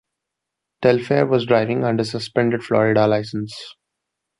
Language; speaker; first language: English; non-native, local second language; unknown